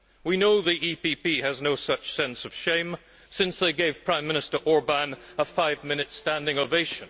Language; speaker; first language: English; native; English